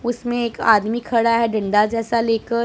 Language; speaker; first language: Hindi; non-native, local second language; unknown